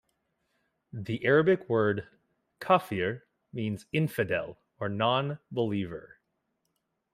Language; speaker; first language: English; native; English